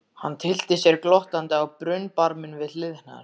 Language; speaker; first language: Icelandic; native; Icelandic